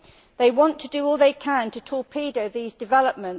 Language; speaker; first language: English; native; English